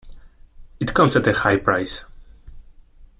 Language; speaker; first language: English; non-native, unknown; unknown